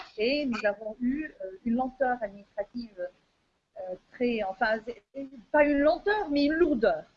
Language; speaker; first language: French; non-native, local second language; Arabic